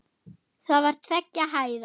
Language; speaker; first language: Icelandic; non-native, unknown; German